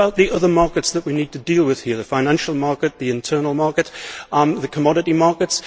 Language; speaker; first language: English; native; English